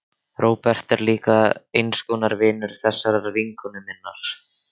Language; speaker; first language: Icelandic; native; Icelandic